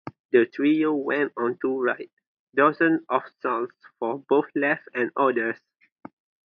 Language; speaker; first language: English; non-native, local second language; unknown